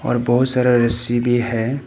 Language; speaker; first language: Hindi; non-native, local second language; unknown